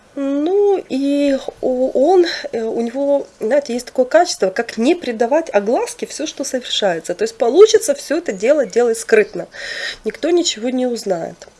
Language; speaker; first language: Russian; non-native, local second language; Ukrainian